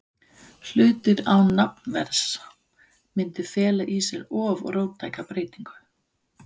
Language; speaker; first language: Icelandic; non-native, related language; Danish